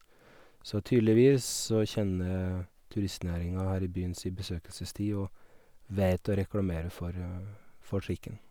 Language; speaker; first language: Norwegian; native; Norwegian